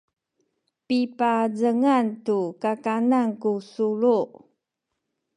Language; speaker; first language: Sakizaya; non-native, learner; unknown